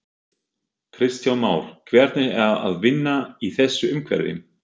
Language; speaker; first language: Icelandic; non-native, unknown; German